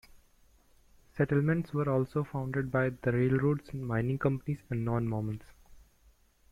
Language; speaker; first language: English; non-native, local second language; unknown